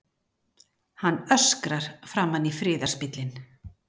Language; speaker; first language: Icelandic; native; Icelandic